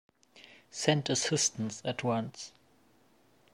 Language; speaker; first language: English; non-native, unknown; German